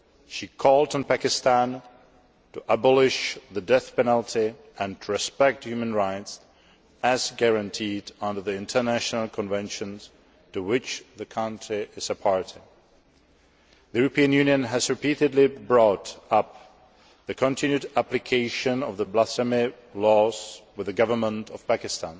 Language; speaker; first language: English; non-native, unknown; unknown